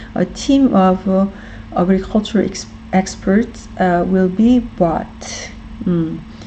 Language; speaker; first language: English; non-native, fluent; Korean